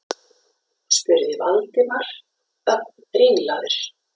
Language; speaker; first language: Icelandic; native; Icelandic